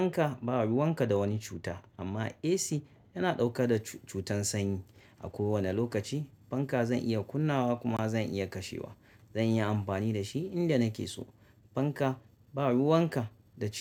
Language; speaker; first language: Hausa; native; Hausa